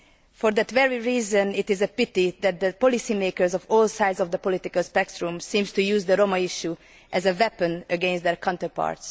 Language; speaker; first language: English; non-native, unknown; Hungarian